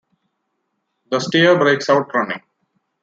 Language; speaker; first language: English; non-native, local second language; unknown